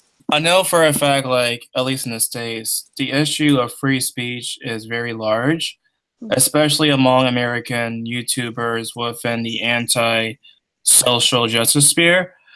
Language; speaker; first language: English; native; English